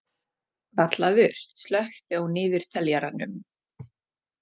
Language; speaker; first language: Icelandic; non-native, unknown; Czech